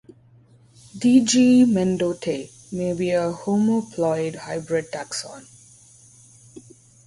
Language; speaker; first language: English; non-native, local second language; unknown